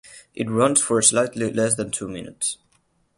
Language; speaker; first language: English; non-native, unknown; Catalan